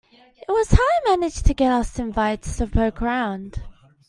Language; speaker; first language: English; native; English